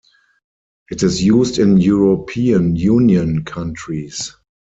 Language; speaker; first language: English; non-native, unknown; German